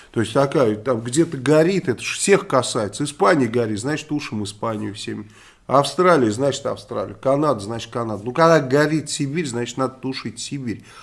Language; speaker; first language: Russian; native; Russian